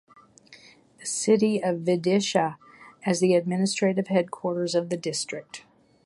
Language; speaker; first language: English; native; English